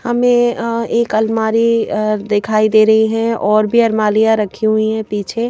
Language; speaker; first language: Hindi; native; Hindi